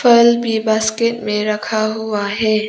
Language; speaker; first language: Hindi; non-native, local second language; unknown